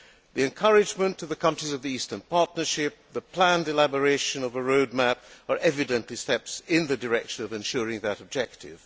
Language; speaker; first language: English; non-native, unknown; Hungarian